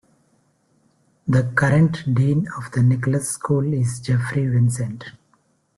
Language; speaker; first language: English; non-native, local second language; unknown